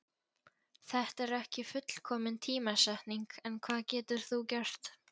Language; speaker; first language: Icelandic; non-native, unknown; Polish